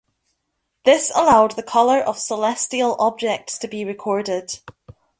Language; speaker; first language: English; native; English